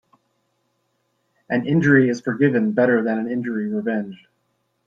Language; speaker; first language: English; native; English